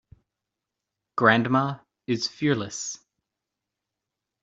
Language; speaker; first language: English; native; English